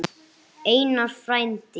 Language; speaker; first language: Icelandic; non-native, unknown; English